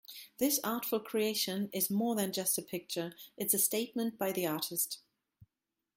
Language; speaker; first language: English; non-native, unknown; German